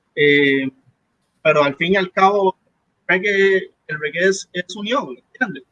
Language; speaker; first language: Spanish; native; Spanish